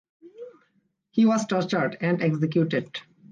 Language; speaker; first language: English; non-native, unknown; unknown